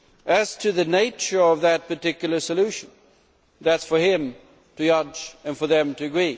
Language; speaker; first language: English; non-native, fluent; Swedish